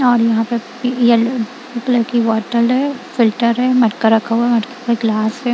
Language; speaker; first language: Hindi; non-native, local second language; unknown